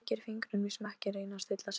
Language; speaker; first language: Icelandic; non-native, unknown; Polish